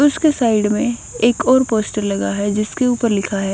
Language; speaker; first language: Hindi; non-native, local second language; Punjabi